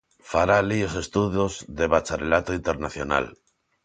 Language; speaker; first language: Galician; non-native, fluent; Spanish